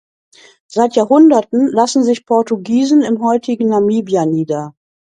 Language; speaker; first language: German; native; German